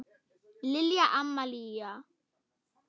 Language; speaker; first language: Icelandic; non-native, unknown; German